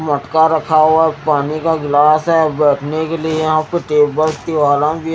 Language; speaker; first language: Hindi; native; Hindi